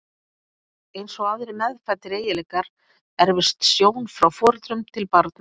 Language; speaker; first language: Icelandic; native; Icelandic